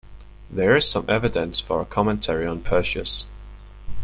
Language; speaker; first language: English; native; English